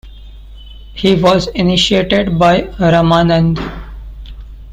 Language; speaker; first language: English; non-native, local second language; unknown